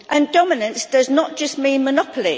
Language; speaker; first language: English; native; English